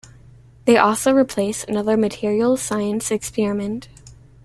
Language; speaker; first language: English; native; English